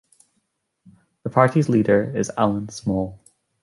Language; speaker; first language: English; native; English